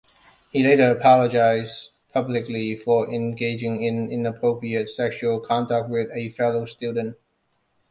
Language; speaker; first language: English; non-native, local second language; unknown